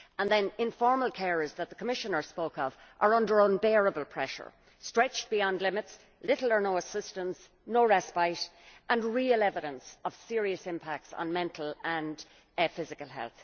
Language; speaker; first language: English; native; English